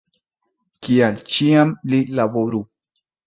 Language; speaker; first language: Esperanto; non-native, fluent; Spanish